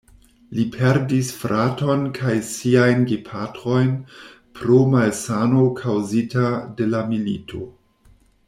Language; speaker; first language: Esperanto; non-native, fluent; German